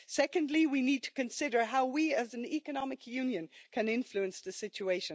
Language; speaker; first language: English; native; English